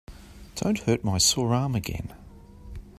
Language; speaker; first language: English; native; English